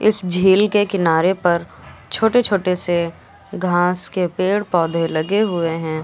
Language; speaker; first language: Hindi; native; Hindi